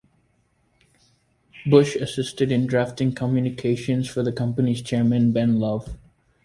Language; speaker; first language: English; native; English